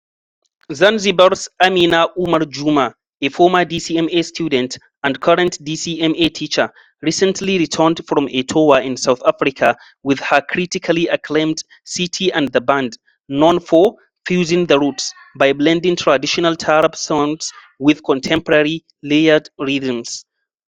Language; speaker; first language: English; non-native, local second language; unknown